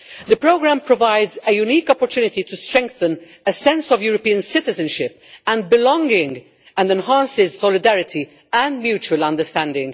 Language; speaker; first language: English; non-native, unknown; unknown